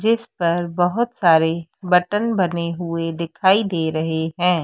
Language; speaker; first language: Hindi; native; Hindi